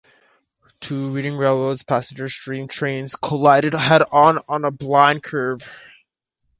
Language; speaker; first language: English; native; English